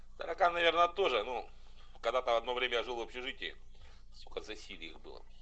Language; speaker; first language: Russian; native; Russian